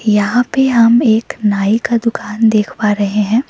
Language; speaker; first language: Hindi; non-native, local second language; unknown